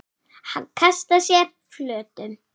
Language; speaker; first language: Icelandic; native; Icelandic